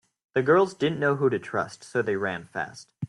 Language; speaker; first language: English; native; English